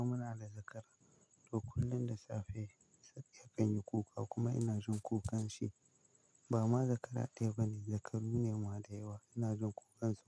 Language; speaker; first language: Hausa; native; Hausa